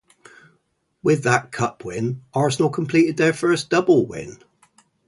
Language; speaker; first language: English; native; English